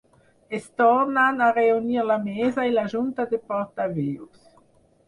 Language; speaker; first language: Catalan; non-native, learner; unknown